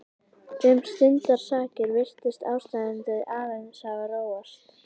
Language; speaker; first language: Icelandic; native; Icelandic